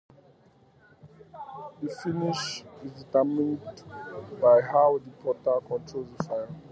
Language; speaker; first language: English; native; English